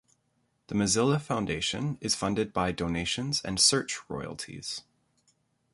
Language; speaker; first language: English; native; English